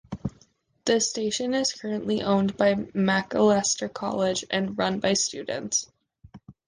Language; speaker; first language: English; native; English